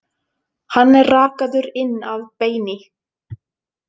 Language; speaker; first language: Icelandic; non-native, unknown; Finnish